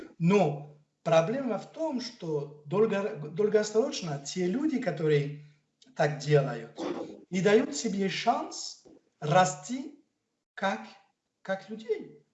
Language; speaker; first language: Russian; non-native, fluent; French